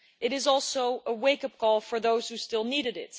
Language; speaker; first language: English; non-native, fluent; Dutch